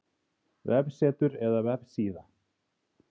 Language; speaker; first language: Icelandic; native; Icelandic